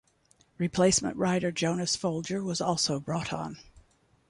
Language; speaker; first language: English; native; English